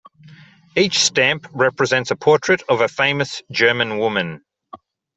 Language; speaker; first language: English; native; English